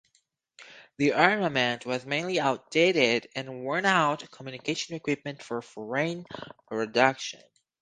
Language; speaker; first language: English; native; English